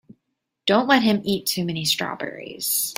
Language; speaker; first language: English; native; English